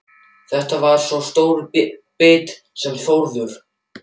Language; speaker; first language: Icelandic; non-native, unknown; German